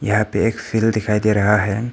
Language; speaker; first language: Hindi; non-native, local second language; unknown